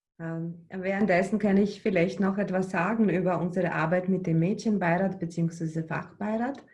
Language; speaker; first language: German; early bilingual, other home language; Bosnian